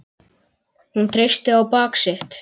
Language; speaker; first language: Icelandic; native; Icelandic